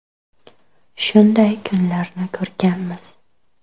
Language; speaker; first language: Uzbek; non-native, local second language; Russian